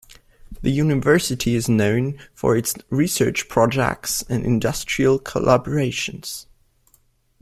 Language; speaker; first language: English; non-native, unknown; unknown